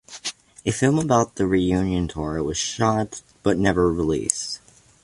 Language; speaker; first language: English; native; English